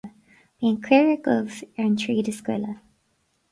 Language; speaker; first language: Irish; non-native, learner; English